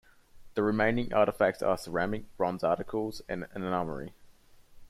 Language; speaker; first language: English; native; English